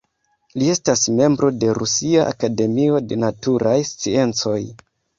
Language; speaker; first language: Esperanto; non-native, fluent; Kinyarwanda